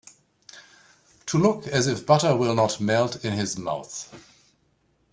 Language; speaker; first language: English; native; English